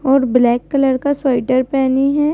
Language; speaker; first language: Hindi; native; Hindi